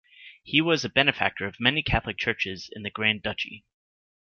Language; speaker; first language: English; native; English